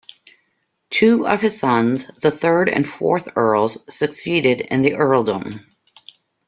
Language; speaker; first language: English; native; English